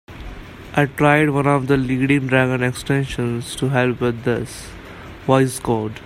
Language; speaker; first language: English; non-native, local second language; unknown